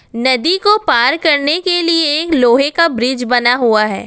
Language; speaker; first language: Hindi; non-native, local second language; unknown